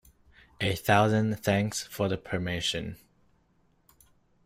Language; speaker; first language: English; non-native, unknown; Chinese